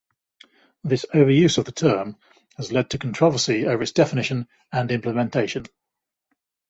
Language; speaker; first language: English; native; English